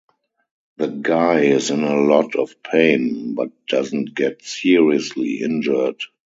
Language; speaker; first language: English; non-native, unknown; German